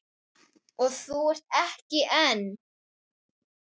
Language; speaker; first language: Icelandic; native; Icelandic